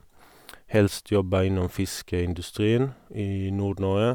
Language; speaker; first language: Norwegian; non-native, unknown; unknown